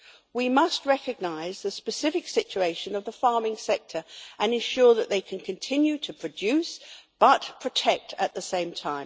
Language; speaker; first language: English; native; English